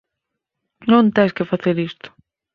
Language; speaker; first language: Galician; native; Galician